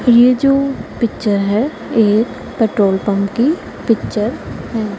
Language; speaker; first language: Hindi; non-native, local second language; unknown